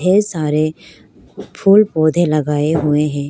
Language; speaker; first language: Hindi; non-native, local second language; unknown